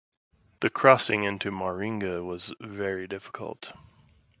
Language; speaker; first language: English; native; English